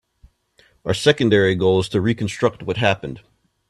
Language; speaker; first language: English; native; English